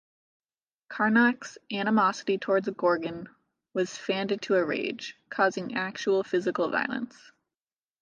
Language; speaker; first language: English; native; English